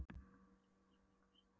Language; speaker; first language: Icelandic; non-native, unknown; Polish